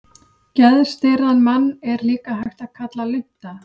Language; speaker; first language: Icelandic; native; Icelandic